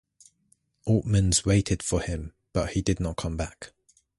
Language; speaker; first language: English; native; English